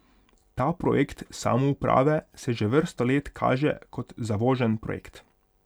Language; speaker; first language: Slovenian; non-native, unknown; Hungarian